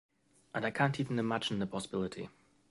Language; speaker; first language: English; native; English